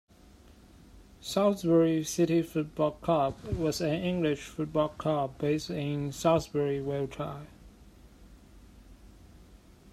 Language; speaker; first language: English; non-native, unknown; Chinese